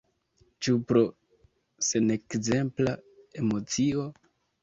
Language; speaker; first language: Esperanto; non-native, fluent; Kinyarwanda